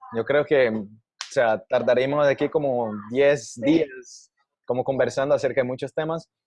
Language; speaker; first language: Spanish; non-native, fluent; Portuguese